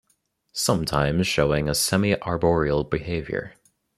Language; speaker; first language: English; native; English